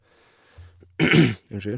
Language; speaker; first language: Norwegian; native; Norwegian